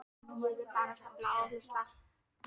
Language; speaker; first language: Icelandic; non-native, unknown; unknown